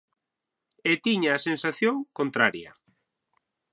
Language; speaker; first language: Galician; native; Galician